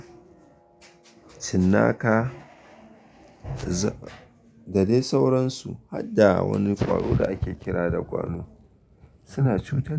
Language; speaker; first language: Hausa; native; Hausa